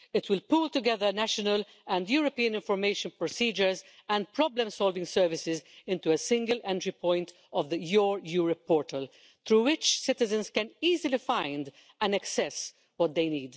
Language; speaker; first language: English; non-native, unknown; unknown